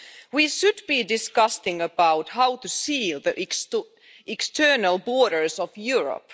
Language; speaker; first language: English; non-native, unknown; Finnish